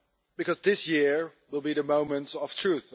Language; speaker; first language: English; non-native, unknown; Dutch